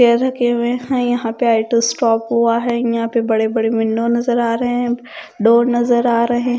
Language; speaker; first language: Hindi; non-native, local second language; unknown